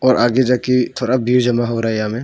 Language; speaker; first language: Hindi; non-native, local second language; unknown